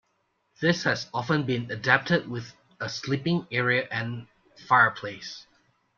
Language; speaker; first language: English; non-native, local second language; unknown